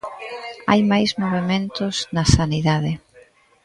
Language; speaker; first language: Galician; native; Galician